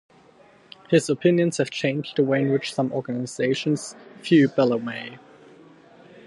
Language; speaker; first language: English; non-native, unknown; German